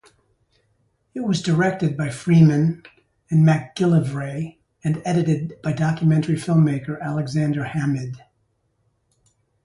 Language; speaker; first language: English; native; English